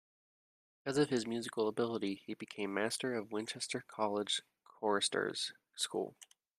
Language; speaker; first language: English; native; English